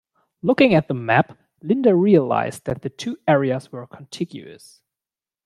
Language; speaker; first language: English; non-native, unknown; German